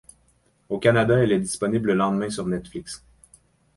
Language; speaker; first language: French; native; French